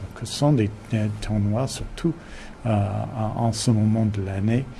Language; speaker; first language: French; non-native, fluent; English